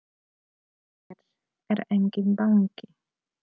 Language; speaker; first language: Icelandic; non-native, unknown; Polish